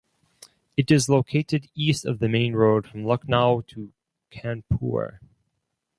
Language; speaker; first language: English; non-native, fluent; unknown